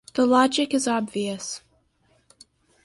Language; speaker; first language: English; native; English